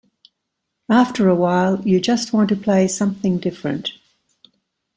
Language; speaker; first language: English; native; English